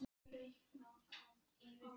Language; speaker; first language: Icelandic; native; Icelandic